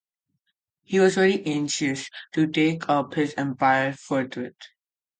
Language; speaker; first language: English; non-native, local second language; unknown